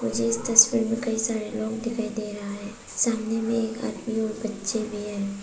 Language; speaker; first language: Hindi; non-native, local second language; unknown